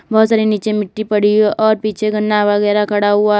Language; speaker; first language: Hindi; native; Hindi